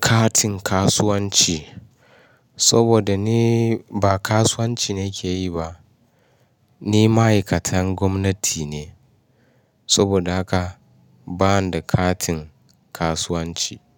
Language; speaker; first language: Hausa; non-native, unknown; Yoruba